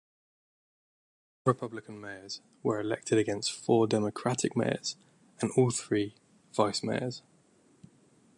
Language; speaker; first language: English; native; English